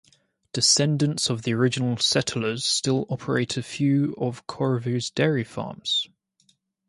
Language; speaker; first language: English; native; English